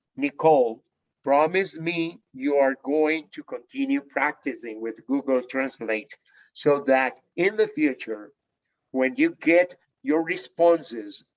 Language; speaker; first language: English; non-native, fluent; Spanish